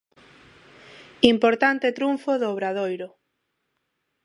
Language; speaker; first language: Galician; non-native, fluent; Spanish